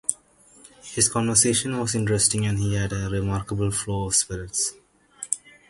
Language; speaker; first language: English; non-native, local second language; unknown